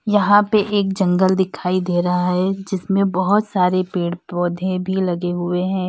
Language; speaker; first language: Hindi; native; Hindi